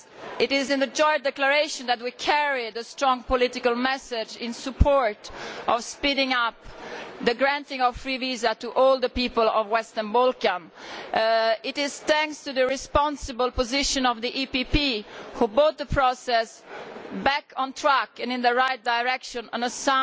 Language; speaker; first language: English; non-native, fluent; Italian